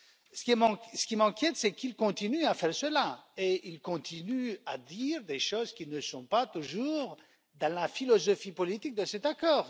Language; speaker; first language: French; non-native, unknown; Romanian